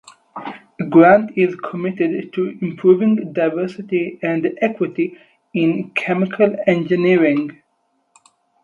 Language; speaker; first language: English; non-native, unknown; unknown